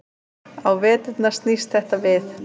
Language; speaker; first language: Icelandic; native; Icelandic